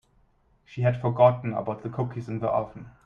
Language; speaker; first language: English; non-native, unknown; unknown